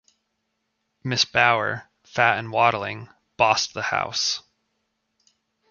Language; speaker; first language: English; native; English